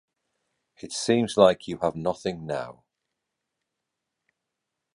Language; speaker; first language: English; native; English